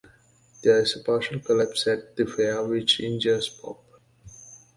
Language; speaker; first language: English; native; English